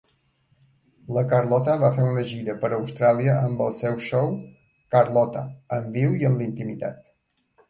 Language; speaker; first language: Catalan; native; Catalan